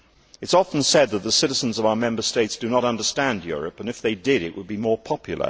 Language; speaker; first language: English; native; English